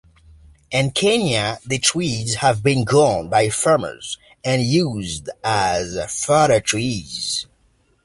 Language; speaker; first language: English; native; English